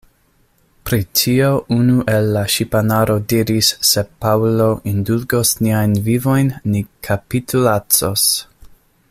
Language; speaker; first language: Esperanto; non-native, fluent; English